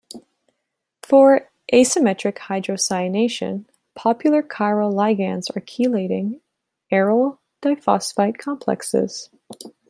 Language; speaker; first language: English; native; English